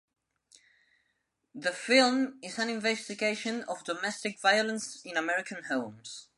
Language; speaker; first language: English; non-native, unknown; Spanish